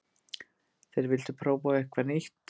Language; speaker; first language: Icelandic; native; Icelandic